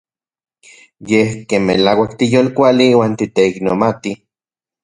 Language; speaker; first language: Central Puebla Nahuatl; non-native, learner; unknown